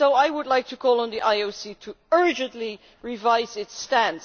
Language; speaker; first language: English; non-native, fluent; Dutch